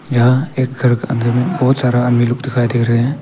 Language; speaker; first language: Hindi; non-native, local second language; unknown